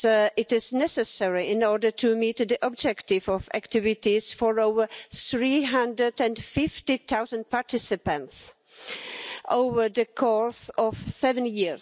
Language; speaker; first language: English; non-native, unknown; Czech